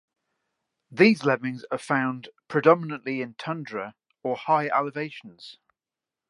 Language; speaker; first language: English; native; English